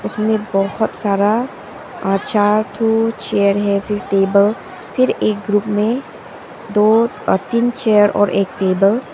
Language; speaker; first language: Hindi; early bilingual, other home language; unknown